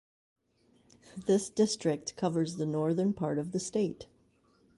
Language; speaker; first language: English; native; English